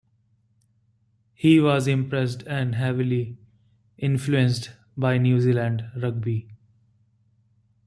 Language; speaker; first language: English; non-native, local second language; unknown